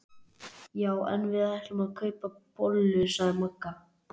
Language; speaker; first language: Icelandic; native; Icelandic